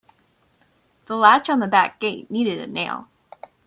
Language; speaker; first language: English; native; English